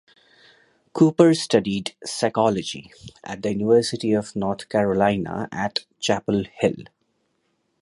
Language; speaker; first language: English; non-native, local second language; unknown